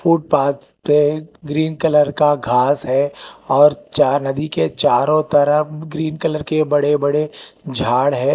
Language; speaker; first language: Hindi; non-native, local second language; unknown